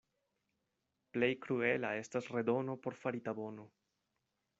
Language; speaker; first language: Esperanto; non-native, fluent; Spanish